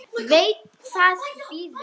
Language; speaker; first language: Icelandic; non-native, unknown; Arabic